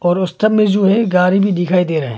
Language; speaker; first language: Hindi; non-native, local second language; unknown